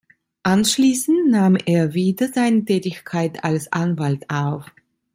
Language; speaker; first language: German; non-native, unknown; Italian